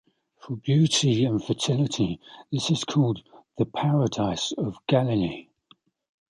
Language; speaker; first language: English; native; English